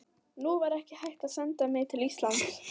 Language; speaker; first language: Icelandic; native; Icelandic